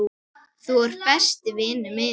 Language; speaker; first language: Icelandic; native; Icelandic